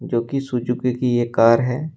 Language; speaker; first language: Hindi; native; Hindi